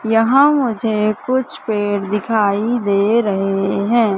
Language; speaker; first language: Hindi; native; Hindi